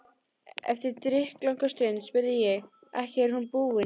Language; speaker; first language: Icelandic; native; Icelandic